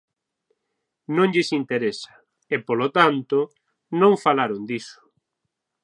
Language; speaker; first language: Galician; native; Galician